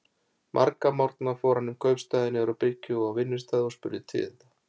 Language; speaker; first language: Icelandic; native; Icelandic